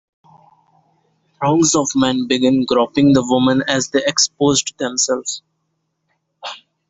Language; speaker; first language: English; non-native, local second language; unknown